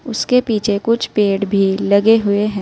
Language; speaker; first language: Hindi; native; Hindi